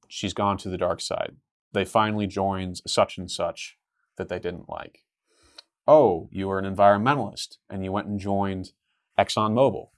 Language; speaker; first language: English; native; English